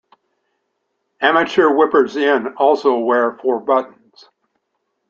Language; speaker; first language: English; native; English